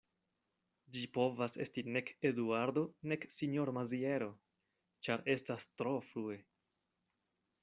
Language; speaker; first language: Esperanto; non-native, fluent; Spanish